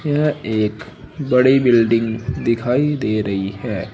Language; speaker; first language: Hindi; native; Hindi